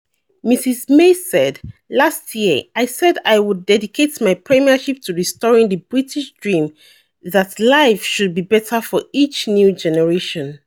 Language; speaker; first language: English; non-native, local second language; Yoruba